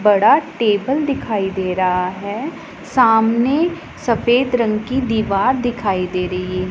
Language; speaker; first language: Hindi; non-native, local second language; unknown